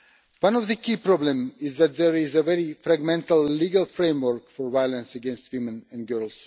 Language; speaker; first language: English; non-native, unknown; Russian